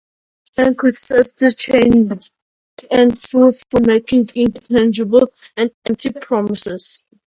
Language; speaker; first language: English; non-native, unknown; Georgian